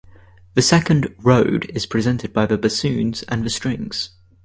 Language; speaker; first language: English; native; English